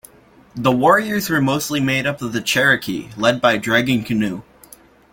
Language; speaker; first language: English; native; English